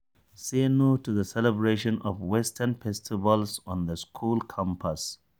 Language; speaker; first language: English; non-native, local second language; Hausa